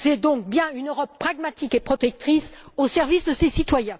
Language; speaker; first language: French; native; French